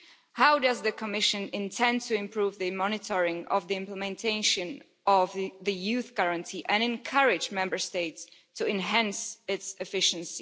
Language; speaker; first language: English; non-native, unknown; Slovak